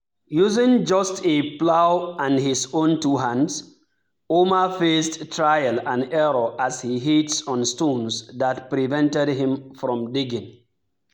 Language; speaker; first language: English; non-native, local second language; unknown